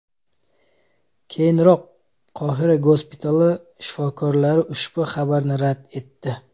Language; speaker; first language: Uzbek; native; Uzbek